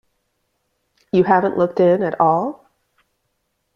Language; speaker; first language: English; native; English